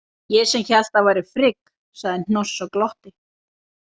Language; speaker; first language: Icelandic; native; Icelandic